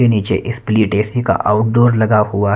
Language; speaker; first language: Hindi; non-native, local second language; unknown